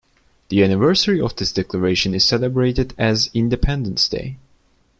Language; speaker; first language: English; non-native, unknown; Turkish